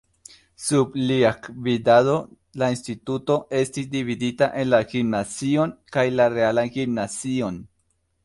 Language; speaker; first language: Esperanto; non-native, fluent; Spanish